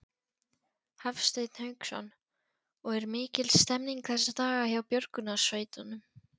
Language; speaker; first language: Icelandic; non-native, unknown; Polish